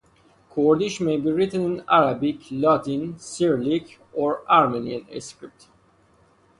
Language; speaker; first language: English; non-native, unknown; Persian